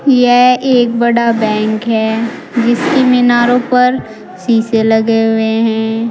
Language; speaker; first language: Hindi; native; Hindi